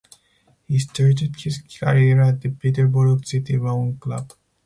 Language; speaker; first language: English; non-native, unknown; Spanish